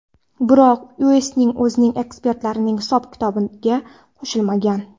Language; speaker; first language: Uzbek; non-native, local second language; Kara-Kalpak